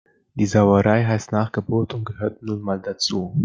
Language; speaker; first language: German; non-native, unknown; Slovak